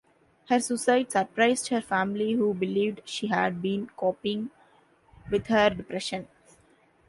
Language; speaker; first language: English; non-native, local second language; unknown